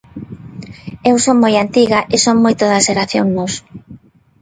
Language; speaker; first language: Galician; non-native, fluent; Spanish